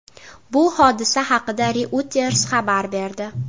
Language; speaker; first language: Uzbek; native; Uzbek